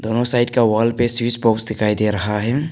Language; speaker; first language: Hindi; non-native, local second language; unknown